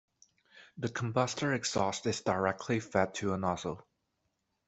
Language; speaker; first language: English; non-native, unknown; Chinese